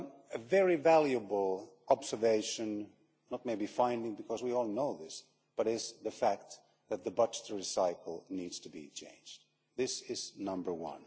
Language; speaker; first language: English; non-native, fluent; Finnish